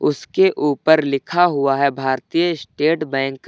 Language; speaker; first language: Hindi; native; Hindi